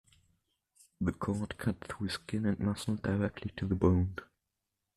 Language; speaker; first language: English; non-native, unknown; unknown